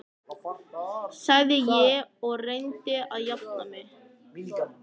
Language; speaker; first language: Icelandic; native; Icelandic